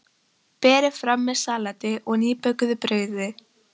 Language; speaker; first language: Icelandic; non-native, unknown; Polish